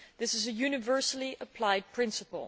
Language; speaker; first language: English; non-native, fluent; Dutch